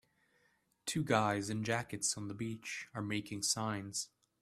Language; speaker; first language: English; native; English